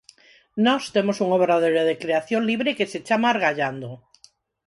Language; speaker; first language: Galician; non-native, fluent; Spanish